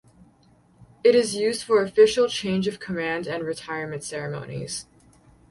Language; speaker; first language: English; native; English